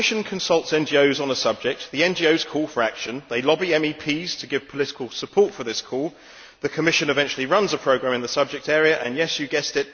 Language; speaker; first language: English; native; English